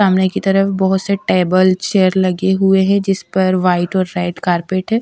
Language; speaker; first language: Hindi; non-native, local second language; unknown